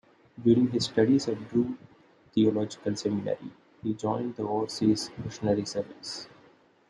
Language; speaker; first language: English; non-native, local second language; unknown